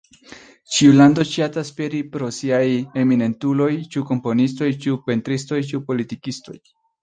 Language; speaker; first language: Esperanto; non-native, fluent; Spanish